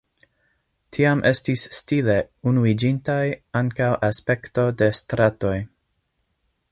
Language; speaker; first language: Esperanto; non-native, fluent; English